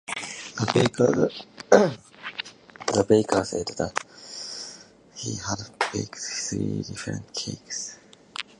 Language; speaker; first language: English; native; English